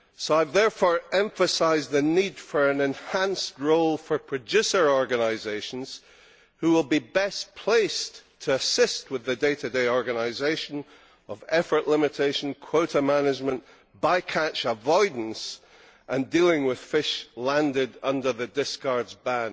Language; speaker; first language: English; native; English